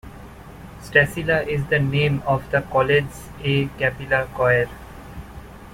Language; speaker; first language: English; non-native, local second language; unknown